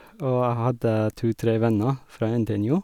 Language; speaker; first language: Norwegian; non-native, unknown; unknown